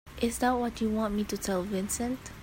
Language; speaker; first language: English; non-native, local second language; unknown